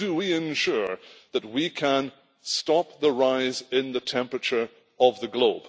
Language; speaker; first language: English; native; English